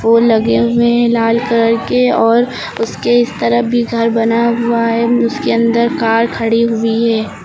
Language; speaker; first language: Hindi; native; Hindi